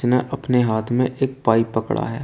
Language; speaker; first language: Hindi; native; Hindi